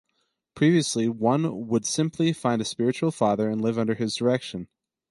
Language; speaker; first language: English; native; English